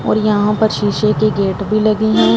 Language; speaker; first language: Hindi; non-native, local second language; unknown